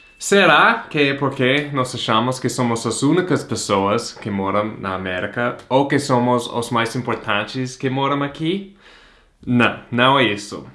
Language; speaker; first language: Portuguese; non-native, fluent; English